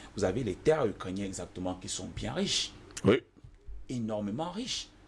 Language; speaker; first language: French; non-native, local second language; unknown